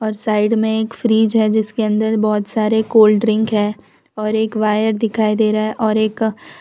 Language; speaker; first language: Hindi; non-native, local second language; Gujarati